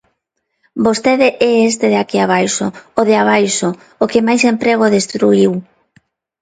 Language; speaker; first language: Galician; non-native, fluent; Spanish